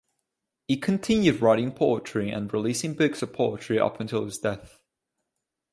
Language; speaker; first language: English; non-native, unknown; Italian